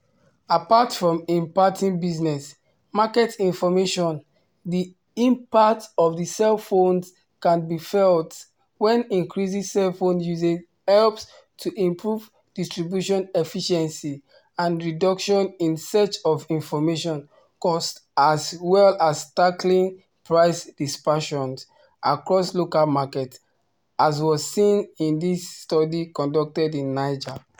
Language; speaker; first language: English; non-native, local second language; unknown